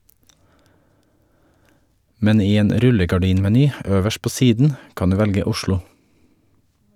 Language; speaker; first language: Norwegian; native; Norwegian